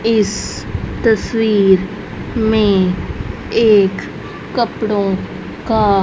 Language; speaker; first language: Hindi; native; Hindi